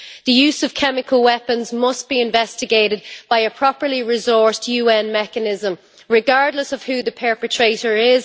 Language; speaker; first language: English; native; English